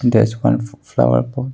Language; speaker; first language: English; non-native, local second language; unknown